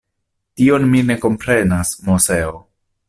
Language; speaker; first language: Esperanto; non-native, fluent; Italian